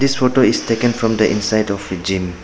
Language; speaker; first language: English; non-native, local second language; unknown